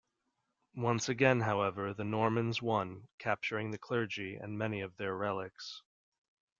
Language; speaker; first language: English; native; English